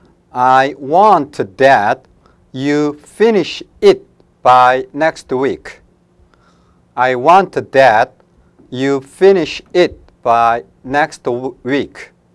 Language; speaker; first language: English; non-native, fluent; Korean